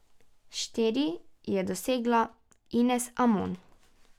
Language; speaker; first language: Slovenian; native; Slovenian